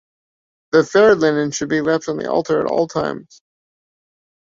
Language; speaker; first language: English; native; English